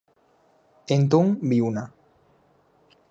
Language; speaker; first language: Galician; native; Galician